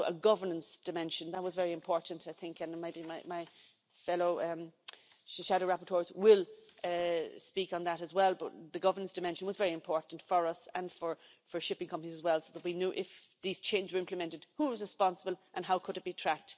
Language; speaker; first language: English; native; English